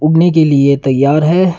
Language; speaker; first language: Hindi; non-native, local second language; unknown